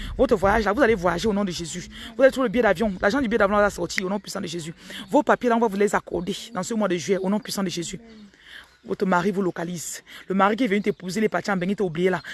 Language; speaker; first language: French; non-native, local second language; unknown